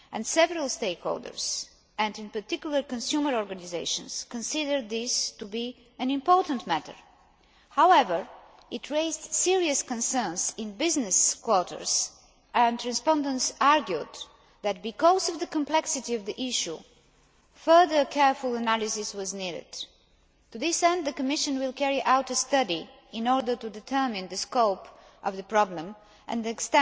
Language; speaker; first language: English; non-native, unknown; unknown